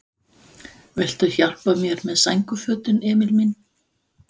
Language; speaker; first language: Icelandic; non-native, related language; Danish